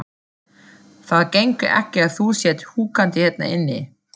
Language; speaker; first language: Icelandic; non-native, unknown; German